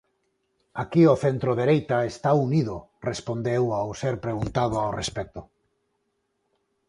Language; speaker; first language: Galician; non-native, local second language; Spanish